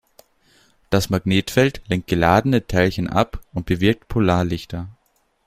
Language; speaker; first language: German; native; German